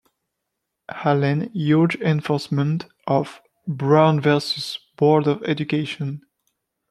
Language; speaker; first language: English; non-native, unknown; French